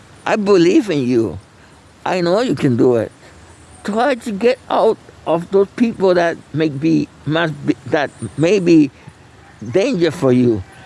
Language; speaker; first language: English; non-native, learner; Spanish